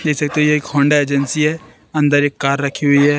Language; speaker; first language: Hindi; native; Hindi